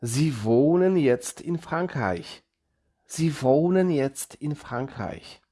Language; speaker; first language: German; non-native, fluent; Polish